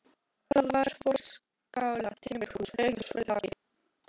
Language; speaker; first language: Icelandic; non-native, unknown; Albanian